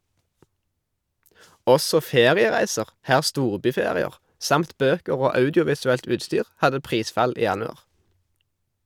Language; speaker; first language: Norwegian; native; Norwegian